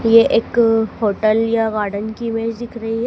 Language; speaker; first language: Hindi; native; Hindi